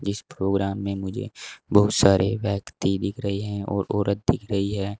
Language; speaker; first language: Hindi; native; Hindi